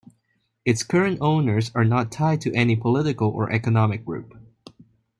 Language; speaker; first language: English; non-native, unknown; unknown